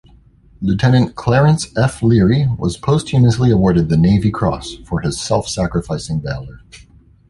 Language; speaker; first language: English; native; English